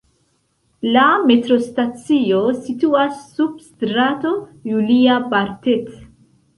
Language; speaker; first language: Esperanto; non-native, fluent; Central Kurdish